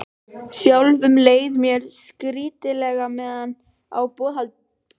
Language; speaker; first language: Icelandic; native; Icelandic